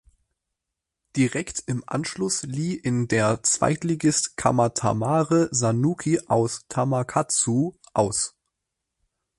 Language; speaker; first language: German; native; German